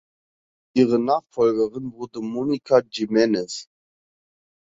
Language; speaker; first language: German; early bilingual, other home language; Turkish